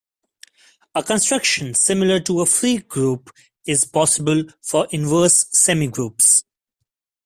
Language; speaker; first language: English; non-native, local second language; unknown